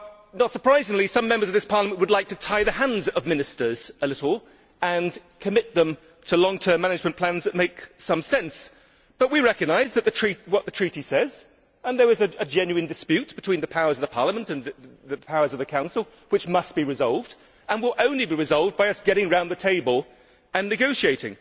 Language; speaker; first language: English; native; English